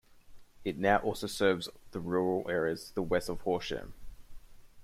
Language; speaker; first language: English; native; English